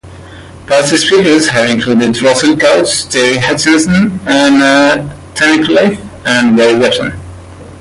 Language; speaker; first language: English; non-native, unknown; Arabic